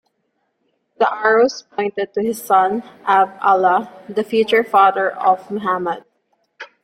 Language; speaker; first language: English; non-native, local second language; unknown